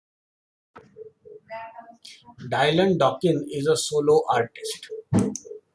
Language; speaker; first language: English; non-native, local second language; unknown